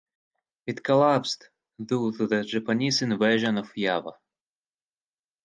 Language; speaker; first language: English; non-native, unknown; Russian